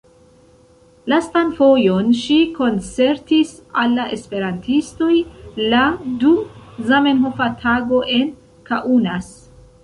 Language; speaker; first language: Esperanto; non-native, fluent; Central Kurdish